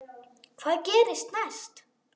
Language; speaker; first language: Icelandic; non-native, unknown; German